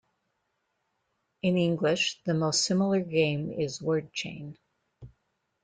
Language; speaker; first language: English; native; English